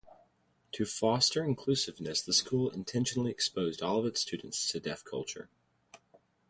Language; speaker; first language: English; native; English